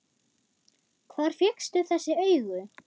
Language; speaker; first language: Icelandic; non-native, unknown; German